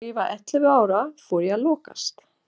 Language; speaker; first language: Icelandic; non-native, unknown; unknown